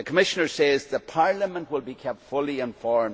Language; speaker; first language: English; native; English